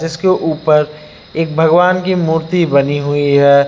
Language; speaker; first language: Hindi; native; Hindi